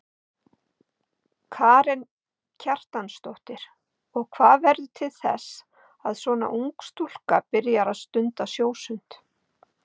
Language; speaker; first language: Icelandic; native; Icelandic